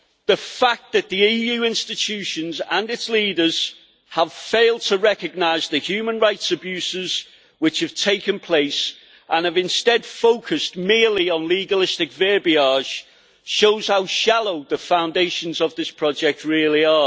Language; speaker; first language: English; native; English